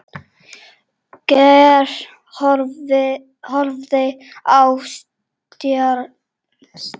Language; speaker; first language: Icelandic; non-native, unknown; Czech